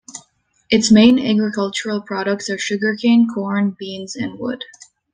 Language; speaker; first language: English; native; English